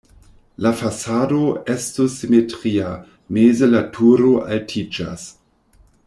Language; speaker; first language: Esperanto; non-native, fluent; German